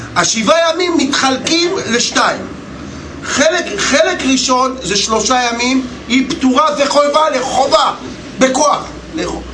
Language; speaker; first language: Hebrew; non-native, fluent; Russian